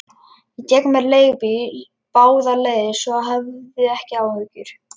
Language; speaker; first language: Icelandic; non-native, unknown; Lithuanian